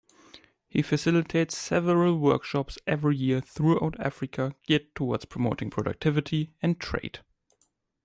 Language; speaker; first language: English; non-native, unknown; German